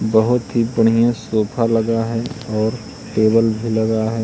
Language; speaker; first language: Hindi; native; Hindi